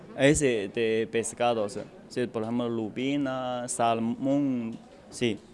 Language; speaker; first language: Spanish; non-native, learner; Japanese